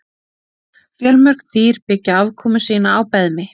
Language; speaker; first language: Icelandic; native; Icelandic